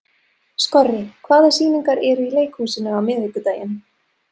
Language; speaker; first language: Icelandic; non-native, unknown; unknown